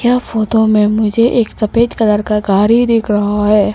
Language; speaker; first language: Hindi; non-native, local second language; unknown